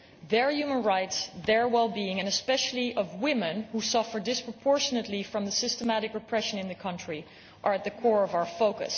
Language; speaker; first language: English; non-native, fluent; Dutch